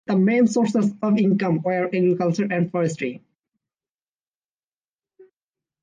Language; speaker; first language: English; non-native, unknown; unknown